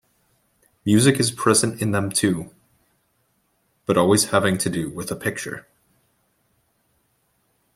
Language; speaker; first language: English; native; English